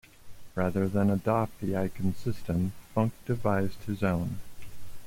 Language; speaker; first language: English; native; English